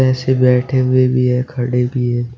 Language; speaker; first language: Hindi; native; Hindi